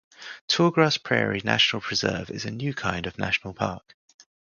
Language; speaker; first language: English; native; English